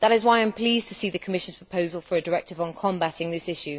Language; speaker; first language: English; native; English